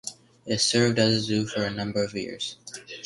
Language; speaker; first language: English; native; English